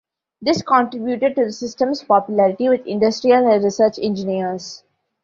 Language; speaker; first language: English; non-native, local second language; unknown